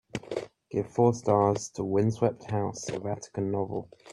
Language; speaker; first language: English; native; English